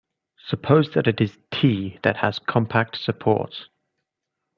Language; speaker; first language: English; native; English